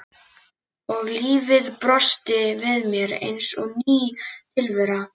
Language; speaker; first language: Icelandic; native; Icelandic